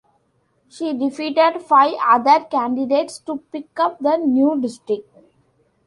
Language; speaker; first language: English; non-native, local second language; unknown